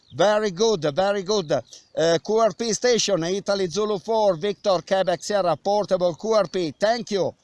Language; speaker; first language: English; non-native, learner; Italian